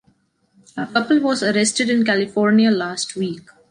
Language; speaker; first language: English; non-native, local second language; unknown